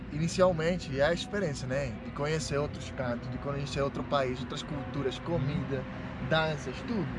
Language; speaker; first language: Portuguese; non-native, fluent; Spanish